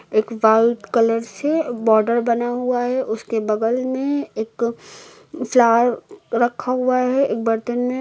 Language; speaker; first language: Hindi; native; Hindi